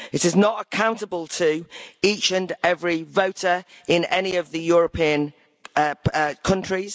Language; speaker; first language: English; native; English